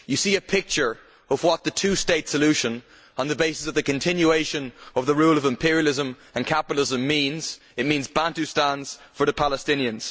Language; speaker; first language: English; native; English